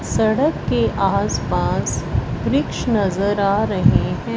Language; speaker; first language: Hindi; non-native, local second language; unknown